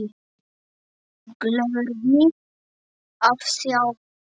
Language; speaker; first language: Icelandic; non-native, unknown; Polish